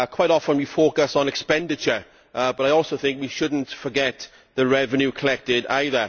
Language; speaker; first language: English; native; English